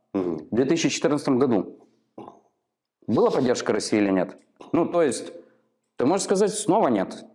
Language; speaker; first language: Russian; non-native, local second language; Ukrainian